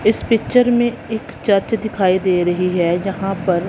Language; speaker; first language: Hindi; non-native, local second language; Punjabi